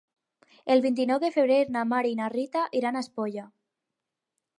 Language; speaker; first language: Catalan; non-native, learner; Spanish